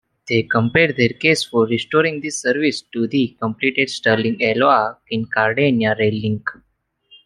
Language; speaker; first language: English; non-native, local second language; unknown